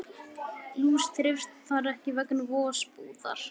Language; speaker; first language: Icelandic; native; Icelandic